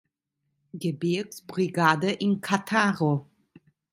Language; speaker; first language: German; non-native, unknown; Italian